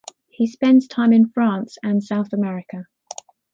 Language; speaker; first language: English; native; English